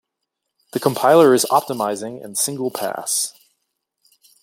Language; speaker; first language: English; native; English